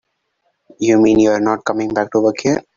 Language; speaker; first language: English; non-native, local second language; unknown